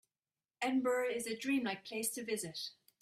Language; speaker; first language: English; native; English